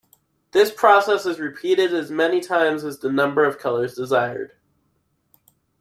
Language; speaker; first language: English; native; English